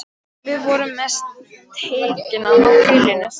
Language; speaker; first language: Icelandic; non-native, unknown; Polish